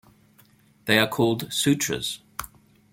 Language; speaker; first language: English; native; English